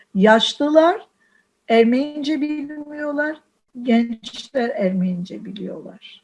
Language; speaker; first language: Turkish; non-native, local second language; Armenian